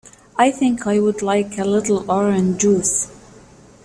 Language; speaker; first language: English; native; English